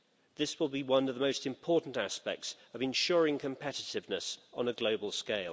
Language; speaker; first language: English; native; English